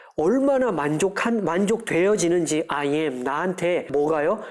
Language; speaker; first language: Korean; native; Korean